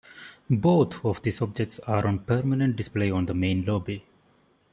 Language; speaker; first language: English; non-native, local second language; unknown